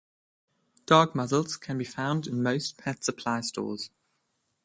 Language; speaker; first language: English; non-native, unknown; German